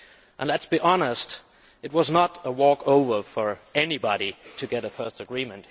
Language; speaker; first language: English; non-native, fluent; Danish